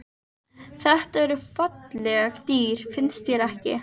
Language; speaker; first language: Icelandic; native; Icelandic